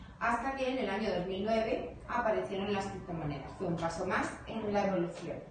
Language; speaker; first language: Spanish; native; Spanish